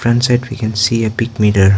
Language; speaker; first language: English; non-native, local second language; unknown